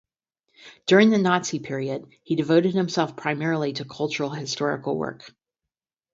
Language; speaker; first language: English; native; English